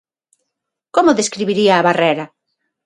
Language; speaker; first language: Galician; non-native, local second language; Spanish